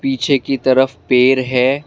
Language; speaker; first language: Hindi; non-native, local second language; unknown